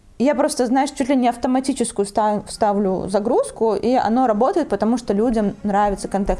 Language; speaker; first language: Russian; native; Russian